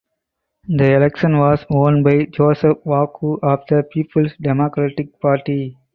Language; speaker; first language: English; non-native, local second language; Tamil